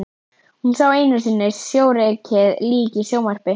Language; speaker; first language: Icelandic; native; Icelandic